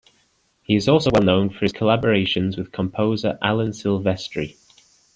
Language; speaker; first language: English; native; English